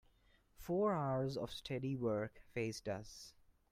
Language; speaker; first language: English; non-native, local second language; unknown